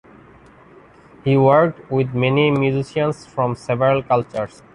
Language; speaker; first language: English; non-native, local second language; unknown